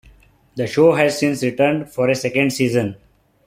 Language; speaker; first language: English; non-native, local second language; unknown